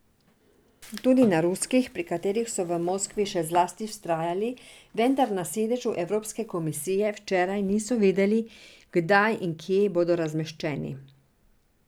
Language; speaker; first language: Slovenian; non-native, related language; Serbian